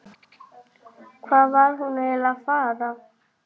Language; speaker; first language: Icelandic; native; Icelandic